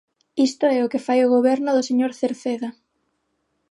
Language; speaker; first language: Galician; non-native, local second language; Spanish